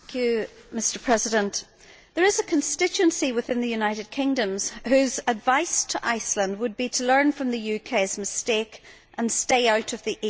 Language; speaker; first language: English; native; English